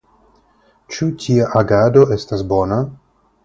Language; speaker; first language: Esperanto; non-native, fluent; Russian